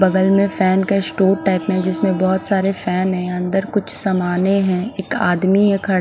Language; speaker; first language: Hindi; non-native, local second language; Punjabi